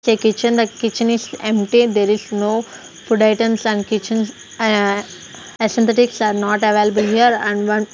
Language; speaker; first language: English; non-native, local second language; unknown